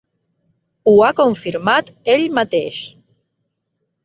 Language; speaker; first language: Catalan; non-native, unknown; Spanish